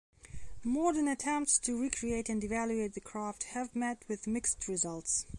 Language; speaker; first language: English; non-native, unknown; Belarusian